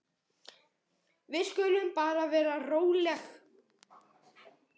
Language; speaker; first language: Icelandic; native; Icelandic